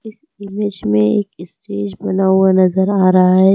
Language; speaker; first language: Hindi; native; Hindi